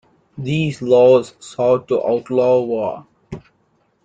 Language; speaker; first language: English; non-native, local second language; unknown